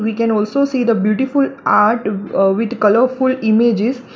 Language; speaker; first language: English; non-native, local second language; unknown